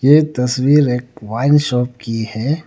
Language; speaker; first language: Hindi; non-native, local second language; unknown